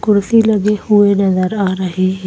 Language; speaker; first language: Hindi; native; Hindi